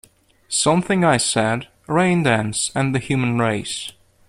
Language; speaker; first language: English; native; English